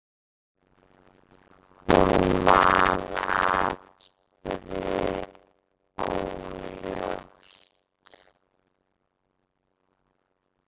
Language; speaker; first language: Icelandic; native; Icelandic